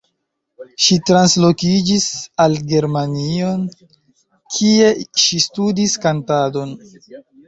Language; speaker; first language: Esperanto; non-native, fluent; Chinese